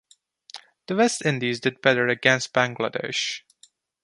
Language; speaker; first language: English; non-native, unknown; Turkish